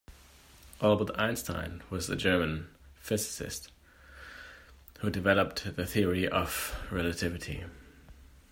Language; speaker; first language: English; non-native, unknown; German